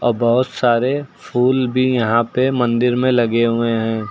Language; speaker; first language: Hindi; native; Hindi